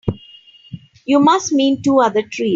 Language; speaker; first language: English; non-native, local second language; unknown